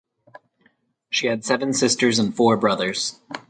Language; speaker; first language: English; native; English